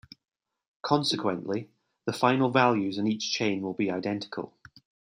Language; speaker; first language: English; native; English